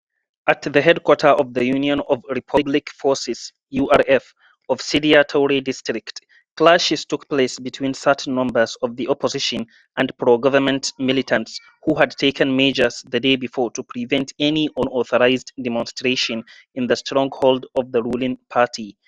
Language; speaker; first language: English; non-native, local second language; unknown